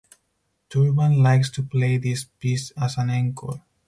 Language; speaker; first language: English; non-native, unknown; Spanish